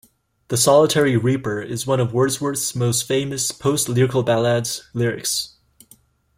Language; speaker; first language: English; native; English